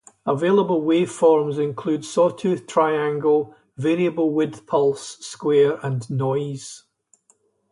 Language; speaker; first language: English; native; English